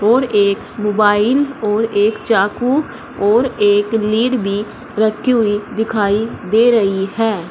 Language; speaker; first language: Hindi; native; Hindi